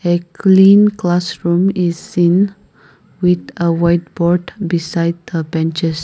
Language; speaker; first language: English; non-native, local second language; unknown